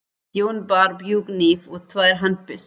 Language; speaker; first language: Icelandic; non-native, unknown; German